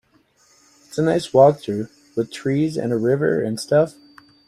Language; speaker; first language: English; native; English